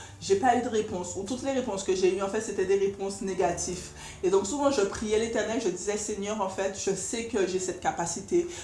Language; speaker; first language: French; native; French